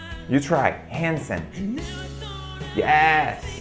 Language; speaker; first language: English; non-native, fluent; Portuguese